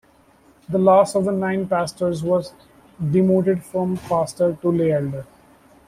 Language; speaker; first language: English; non-native, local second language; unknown